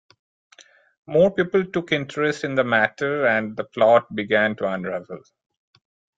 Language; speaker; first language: English; non-native, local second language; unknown